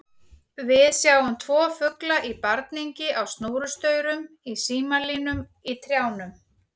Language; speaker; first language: Icelandic; native; Icelandic